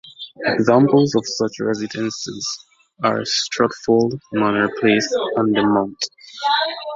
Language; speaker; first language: English; native; English